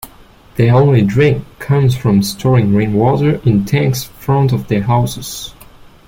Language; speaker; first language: English; non-native, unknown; French